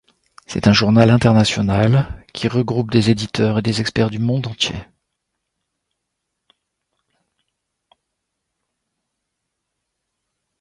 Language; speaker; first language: French; native; French